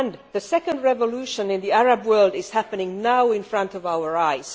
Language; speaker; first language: English; non-native, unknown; Finnish